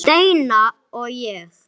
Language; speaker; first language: Icelandic; non-native, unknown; English